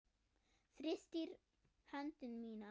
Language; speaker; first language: Icelandic; non-native, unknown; German